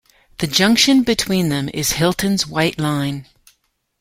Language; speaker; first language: English; native; English